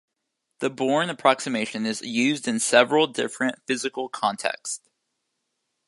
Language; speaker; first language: English; native; English